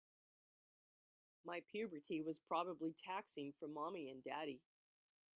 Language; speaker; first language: English; native; English